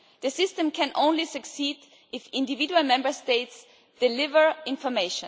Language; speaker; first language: English; non-native, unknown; German